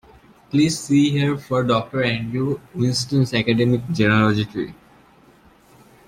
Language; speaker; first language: English; native; English